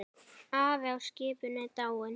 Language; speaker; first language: Icelandic; native; Icelandic